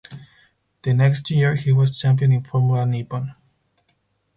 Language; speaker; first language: English; non-native, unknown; Spanish